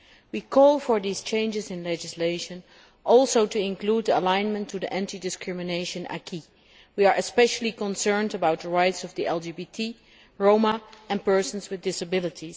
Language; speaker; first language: English; non-native, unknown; Dutch